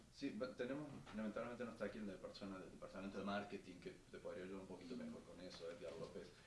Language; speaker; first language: Spanish; native; Spanish